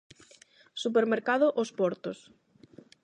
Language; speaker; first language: Galician; non-native, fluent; Spanish